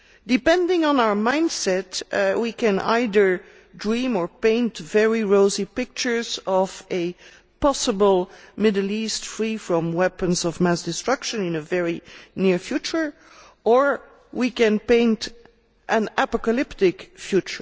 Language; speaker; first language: English; non-native, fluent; Dutch